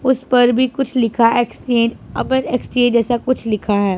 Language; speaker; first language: Hindi; non-native, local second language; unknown